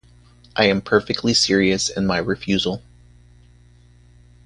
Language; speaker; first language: English; native; English